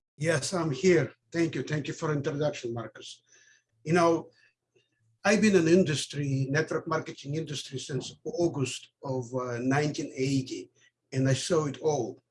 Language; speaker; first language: English; non-native, fluent; Russian